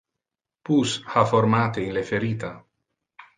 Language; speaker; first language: Interlingua; non-native, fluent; Italian